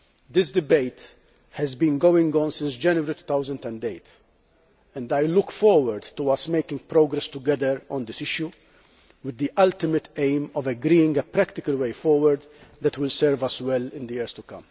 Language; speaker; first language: English; non-native, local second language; Maltese